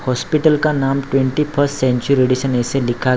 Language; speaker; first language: Hindi; non-native, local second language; Gujarati